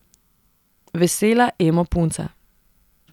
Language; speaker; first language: Slovenian; non-native, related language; Serbian